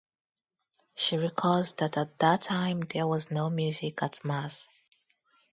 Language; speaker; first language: English; non-native, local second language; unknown